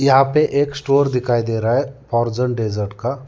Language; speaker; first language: Hindi; non-native, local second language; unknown